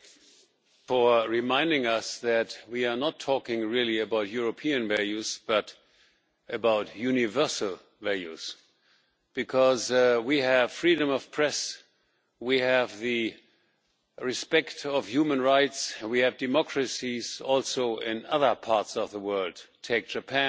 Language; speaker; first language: English; non-native, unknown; German